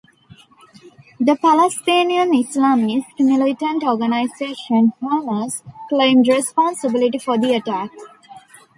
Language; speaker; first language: English; non-native, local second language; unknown